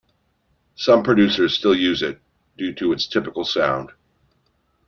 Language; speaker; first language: English; native; English